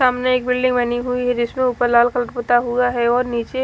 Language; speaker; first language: Hindi; native; Hindi